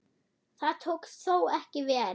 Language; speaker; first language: Icelandic; non-native, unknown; German